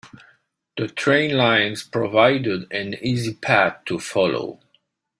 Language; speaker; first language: English; native; English